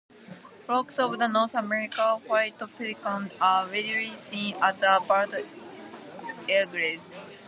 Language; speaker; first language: English; non-native, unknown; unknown